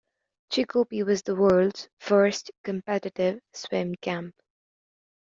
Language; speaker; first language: English; native; English